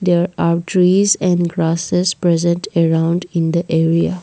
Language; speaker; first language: English; non-native, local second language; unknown